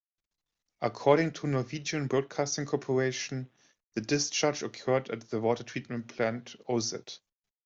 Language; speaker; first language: English; non-native, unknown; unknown